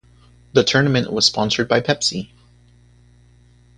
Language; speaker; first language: English; native; English